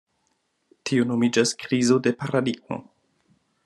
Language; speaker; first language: Esperanto; non-native, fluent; German